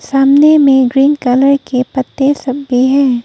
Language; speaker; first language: Hindi; non-native, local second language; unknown